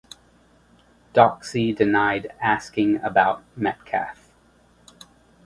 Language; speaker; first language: English; native; English